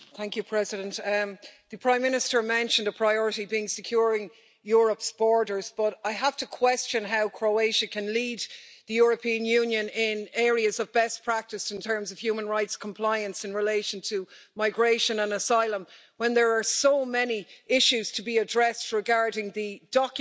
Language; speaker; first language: English; native; English